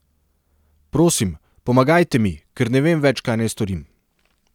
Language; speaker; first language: Slovenian; non-native, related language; Serbian